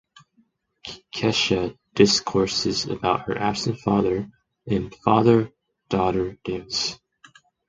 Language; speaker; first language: English; non-native, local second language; Chinese